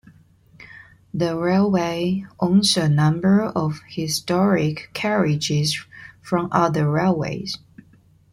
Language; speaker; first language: English; non-native, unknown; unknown